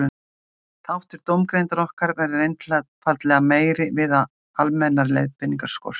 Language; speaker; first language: Icelandic; native; Icelandic